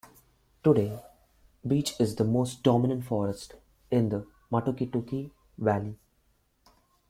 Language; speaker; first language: English; non-native, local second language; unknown